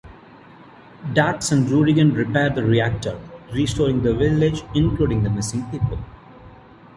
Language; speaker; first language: English; non-native, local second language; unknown